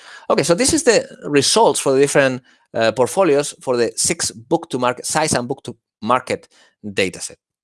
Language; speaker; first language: English; non-native, fluent; Spanish